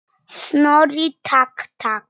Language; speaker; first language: Icelandic; non-native, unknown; Polish